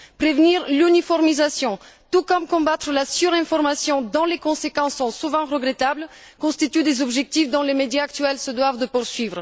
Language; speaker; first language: French; non-native, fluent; Bulgarian